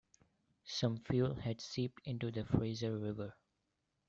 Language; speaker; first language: English; non-native, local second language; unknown